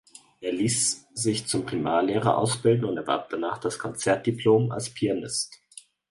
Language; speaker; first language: German; native; German